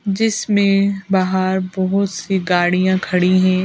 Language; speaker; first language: Hindi; native; Hindi